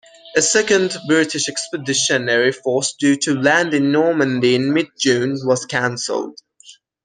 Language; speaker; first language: English; non-native, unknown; Persian